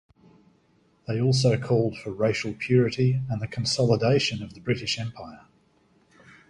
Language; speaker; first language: English; native; English